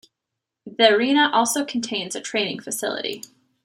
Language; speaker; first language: English; native; English